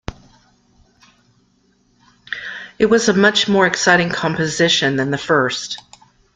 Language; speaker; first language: English; native; English